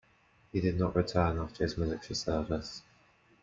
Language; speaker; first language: English; native; English